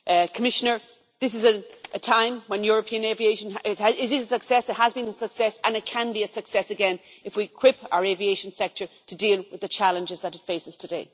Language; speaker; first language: English; native; English